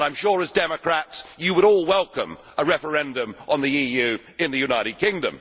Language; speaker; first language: English; native; English